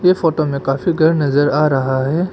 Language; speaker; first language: Hindi; non-native, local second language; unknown